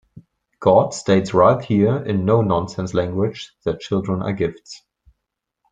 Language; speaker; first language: English; non-native, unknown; German